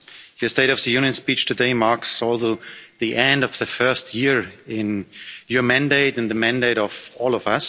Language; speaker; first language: English; non-native, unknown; German